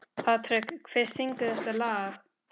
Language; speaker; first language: Icelandic; non-native, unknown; Spanish